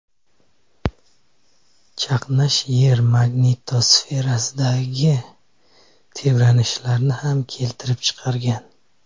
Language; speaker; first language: Uzbek; native; Uzbek